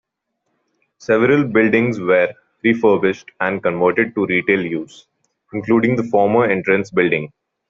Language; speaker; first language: English; non-native, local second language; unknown